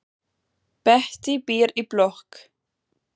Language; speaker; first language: Icelandic; non-native, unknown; German